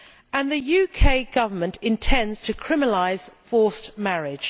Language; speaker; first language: English; native; English